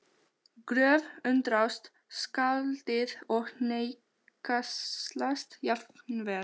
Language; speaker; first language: Icelandic; non-native, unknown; Albanian